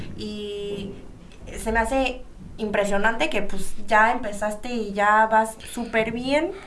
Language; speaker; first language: Spanish; early bilingual, other home language; Korean